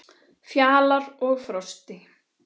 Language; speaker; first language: Icelandic; native; Icelandic